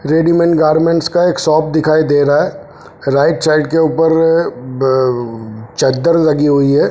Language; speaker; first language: Hindi; non-native, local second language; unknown